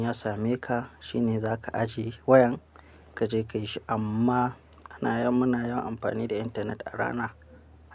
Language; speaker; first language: Hausa; non-native, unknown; Akan